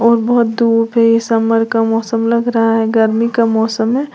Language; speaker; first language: Hindi; native; Hindi